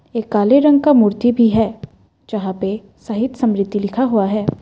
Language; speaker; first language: Hindi; non-native, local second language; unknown